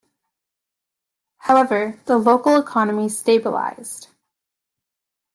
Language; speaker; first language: English; native; English